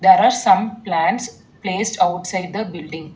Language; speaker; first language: English; non-native, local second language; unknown